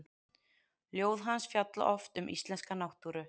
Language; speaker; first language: Icelandic; native; Icelandic